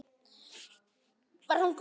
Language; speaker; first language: Icelandic; native; Icelandic